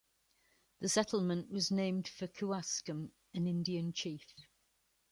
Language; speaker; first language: English; native; English